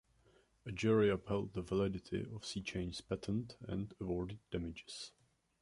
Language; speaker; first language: English; non-native, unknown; Czech